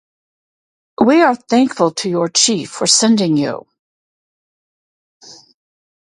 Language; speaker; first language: English; native; English